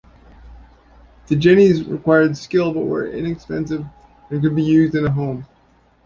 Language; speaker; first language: English; native; English